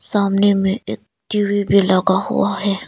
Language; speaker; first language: Hindi; non-native, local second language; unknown